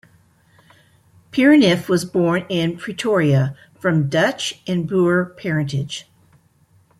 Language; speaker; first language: English; native; English